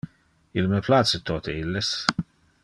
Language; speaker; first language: Interlingua; non-native, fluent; Dutch